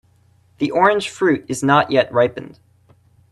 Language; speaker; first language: English; native; English